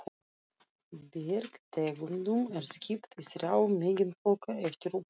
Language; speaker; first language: Icelandic; non-native, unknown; Russian